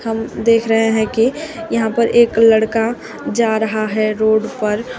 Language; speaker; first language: Hindi; native; Hindi